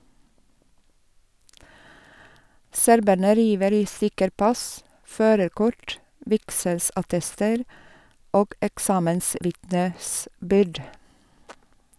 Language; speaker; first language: Norwegian; non-native, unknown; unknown